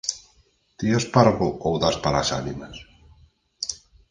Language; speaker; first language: Galician; native; Galician